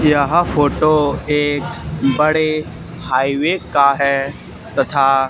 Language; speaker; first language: Hindi; native; Hindi